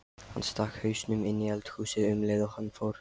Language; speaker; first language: Icelandic; non-native, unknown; Lithuanian